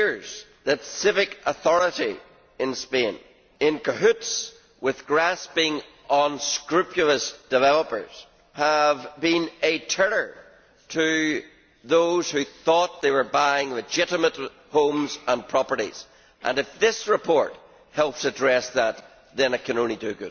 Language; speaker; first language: English; native; English